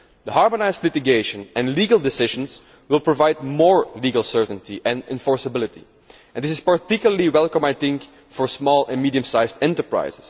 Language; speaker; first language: English; non-native, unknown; Dutch